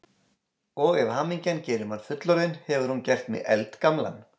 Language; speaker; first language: Icelandic; native; Icelandic